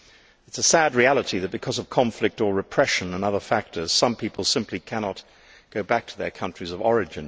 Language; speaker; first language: English; native; English